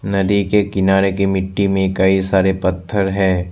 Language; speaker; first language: Hindi; non-native, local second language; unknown